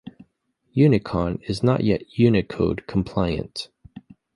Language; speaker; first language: English; native; English